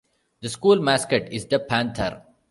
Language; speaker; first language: English; non-native, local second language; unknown